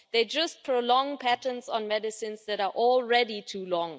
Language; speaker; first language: English; non-native, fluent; German